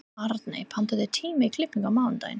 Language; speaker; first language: Icelandic; non-native, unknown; English